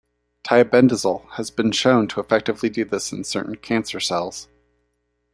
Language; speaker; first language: English; native; English